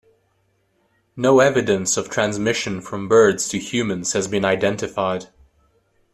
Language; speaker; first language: English; native; English